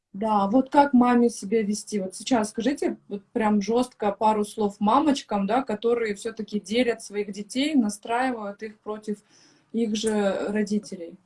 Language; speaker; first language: Russian; native; Russian